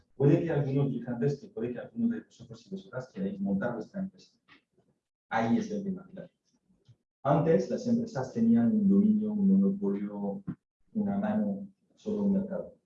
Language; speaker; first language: Spanish; non-native, fluent; French